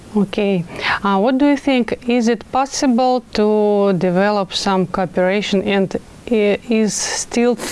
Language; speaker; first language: English; non-native, fluent; Russian